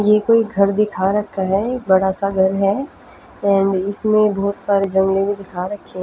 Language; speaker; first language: Hindi; non-native, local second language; Punjabi